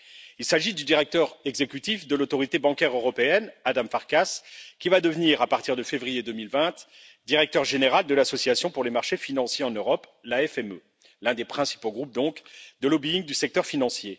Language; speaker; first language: French; native; French